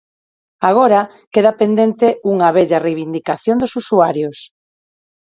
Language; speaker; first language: Galician; non-native, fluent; Spanish